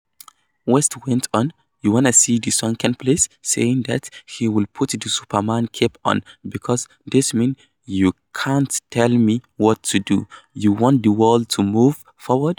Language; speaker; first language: English; non-native, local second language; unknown